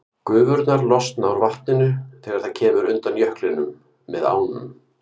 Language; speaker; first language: Icelandic; native; Icelandic